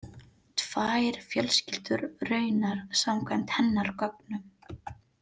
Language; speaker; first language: Icelandic; non-native, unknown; Filipino